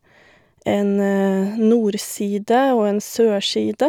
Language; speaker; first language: Norwegian; native; Norwegian